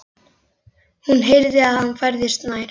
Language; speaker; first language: Icelandic; native; Icelandic